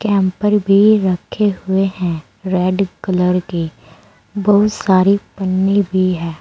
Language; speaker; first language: Hindi; native; Hindi